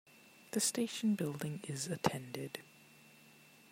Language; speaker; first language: English; non-native, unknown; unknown